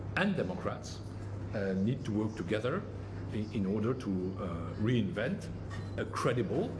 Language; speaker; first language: English; non-native, fluent; French